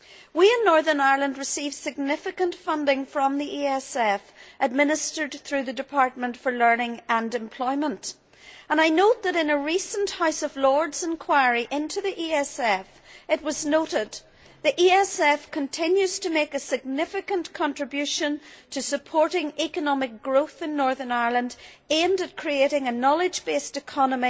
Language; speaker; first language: English; native; English